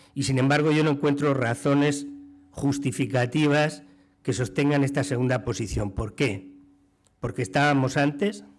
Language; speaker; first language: Spanish; native; Spanish